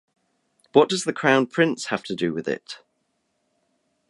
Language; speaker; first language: English; native; English